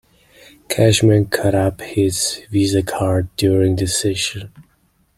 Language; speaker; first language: English; non-native, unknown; Mongolian